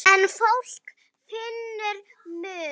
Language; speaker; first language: Icelandic; native; Icelandic